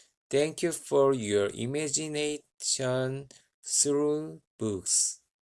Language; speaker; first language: English; non-native, learner; Korean